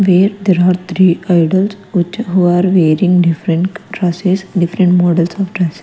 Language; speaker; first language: English; non-native, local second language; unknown